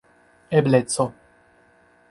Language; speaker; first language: Esperanto; non-native, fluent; Chinese